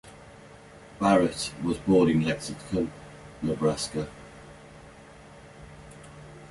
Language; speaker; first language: English; native; English